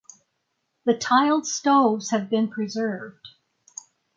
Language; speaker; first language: English; native; English